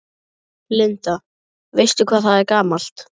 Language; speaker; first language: Icelandic; native; Icelandic